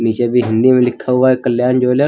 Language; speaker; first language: Hindi; native; Hindi